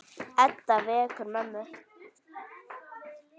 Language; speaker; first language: Icelandic; native; Icelandic